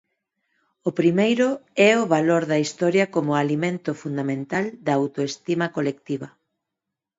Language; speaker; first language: Galician; non-native, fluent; Spanish